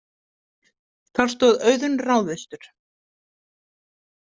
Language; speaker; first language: Icelandic; native; Icelandic